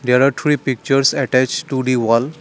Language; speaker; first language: English; non-native, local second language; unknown